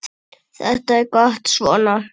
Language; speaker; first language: Icelandic; native; Icelandic